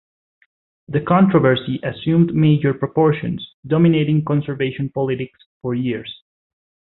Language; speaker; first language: English; non-native, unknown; Spanish